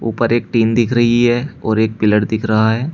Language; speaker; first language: Hindi; native; Hindi